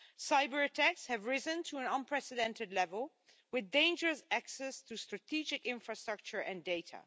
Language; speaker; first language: English; non-native, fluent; Dutch